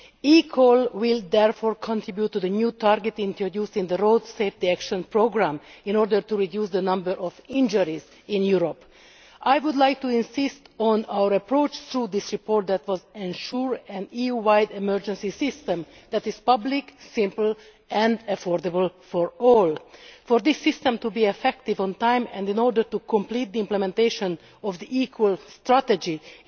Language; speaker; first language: English; non-native, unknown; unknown